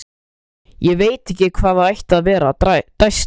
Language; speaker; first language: Icelandic; native; Icelandic